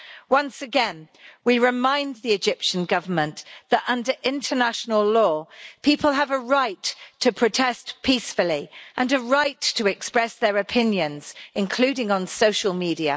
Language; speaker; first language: English; native; English